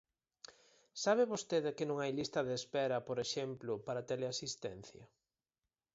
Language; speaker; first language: Galician; native; Galician